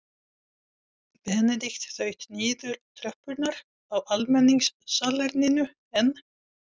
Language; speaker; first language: Icelandic; non-native, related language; Swedish